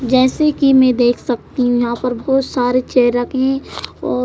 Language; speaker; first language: Hindi; native; Hindi